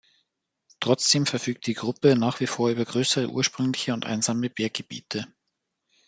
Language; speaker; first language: German; native; German